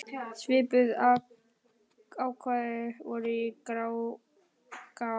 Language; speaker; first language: Icelandic; native; Icelandic